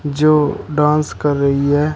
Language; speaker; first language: Hindi; native; Hindi